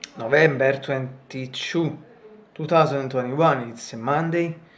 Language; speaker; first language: English; non-native, learner; Italian